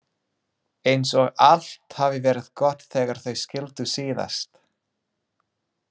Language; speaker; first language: Icelandic; non-native, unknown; English